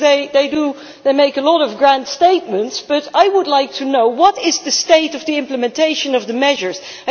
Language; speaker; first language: English; non-native, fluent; Dutch